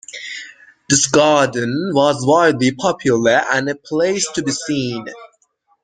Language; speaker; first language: English; non-native, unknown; Persian